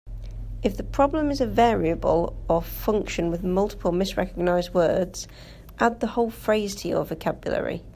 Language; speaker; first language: English; native; English